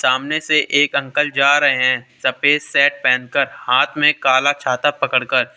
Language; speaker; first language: Hindi; native; Hindi